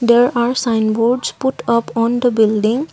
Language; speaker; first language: English; non-native, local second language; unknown